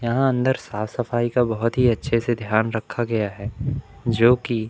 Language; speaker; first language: Hindi; native; Hindi